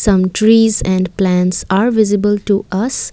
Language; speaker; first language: English; non-native, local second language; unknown